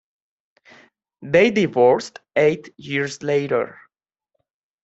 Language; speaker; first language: English; non-native, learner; Catalan